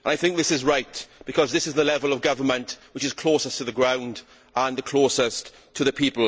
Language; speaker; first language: English; native; English